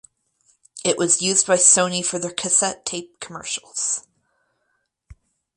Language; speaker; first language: English; native; English